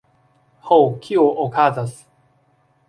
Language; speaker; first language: Esperanto; non-native, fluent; Chinese